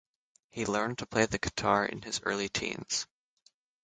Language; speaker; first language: English; native; English